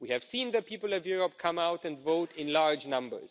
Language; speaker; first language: English; non-native, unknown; Romanian